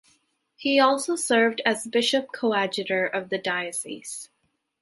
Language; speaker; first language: English; native; English